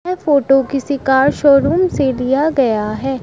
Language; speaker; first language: Hindi; native; Hindi